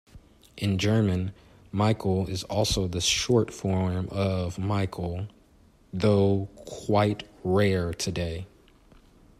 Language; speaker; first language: English; native; English